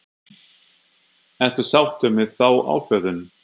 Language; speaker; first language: Icelandic; non-native, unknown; German